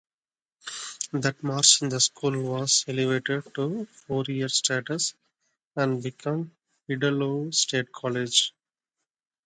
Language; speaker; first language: English; non-native, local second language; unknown